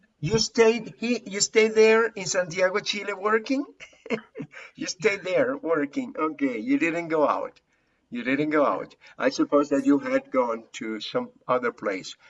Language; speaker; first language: English; non-native, fluent; Spanish